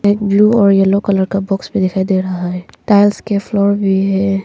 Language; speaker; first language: Hindi; non-native, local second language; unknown